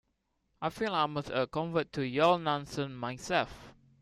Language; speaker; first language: English; non-native, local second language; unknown